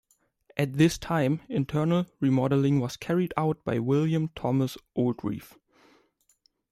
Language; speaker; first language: English; non-native, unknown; German